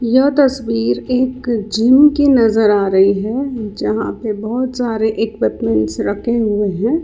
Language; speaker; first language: Hindi; non-native, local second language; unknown